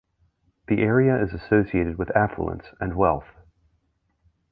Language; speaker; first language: English; native; English